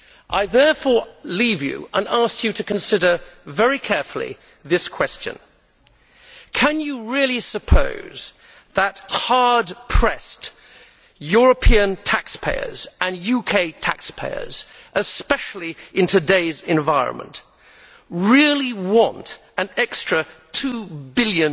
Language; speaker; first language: English; native; English